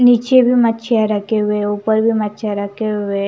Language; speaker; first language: Hindi; non-native, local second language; Punjabi